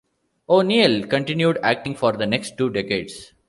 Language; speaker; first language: English; non-native, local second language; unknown